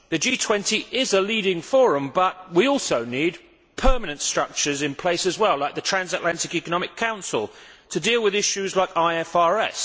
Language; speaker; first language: English; native; English